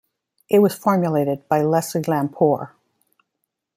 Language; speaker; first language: English; native; English